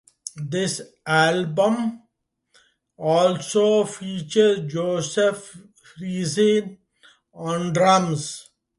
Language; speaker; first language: English; non-native, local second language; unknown